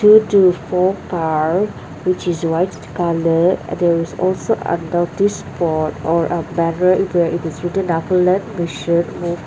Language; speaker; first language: English; non-native, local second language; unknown